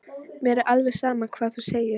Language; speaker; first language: Icelandic; non-native, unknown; Polish